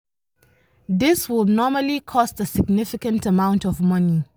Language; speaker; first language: English; non-native, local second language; Hausa